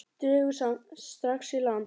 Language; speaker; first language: Icelandic; native; Icelandic